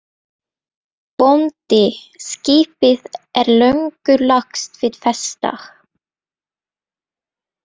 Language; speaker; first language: Icelandic; non-native, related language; Norwegian